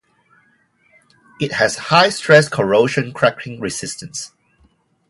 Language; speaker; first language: English; non-native, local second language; Cantonese